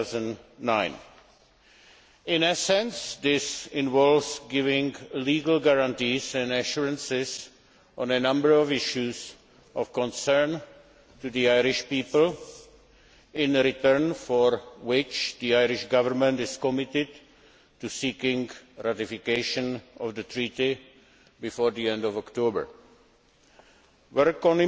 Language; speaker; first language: English; non-native, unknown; Czech